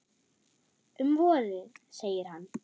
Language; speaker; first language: Icelandic; non-native, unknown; German